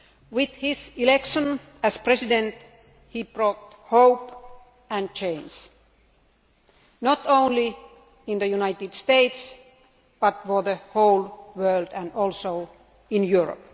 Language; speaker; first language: English; non-native, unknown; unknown